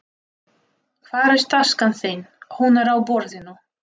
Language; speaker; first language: Icelandic; non-native, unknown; Russian